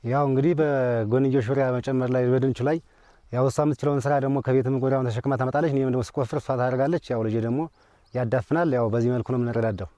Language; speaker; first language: Amharic; native; Amharic